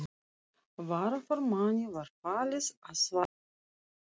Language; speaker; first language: Icelandic; non-native, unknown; Russian